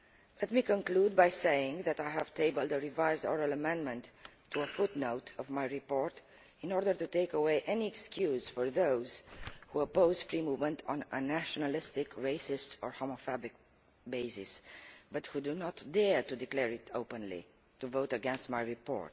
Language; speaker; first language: English; non-native, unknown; Romanian